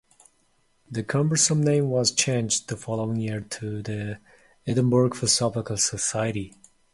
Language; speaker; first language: English; non-native, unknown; Mongolian